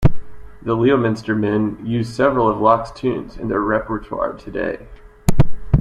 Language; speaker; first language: English; native; English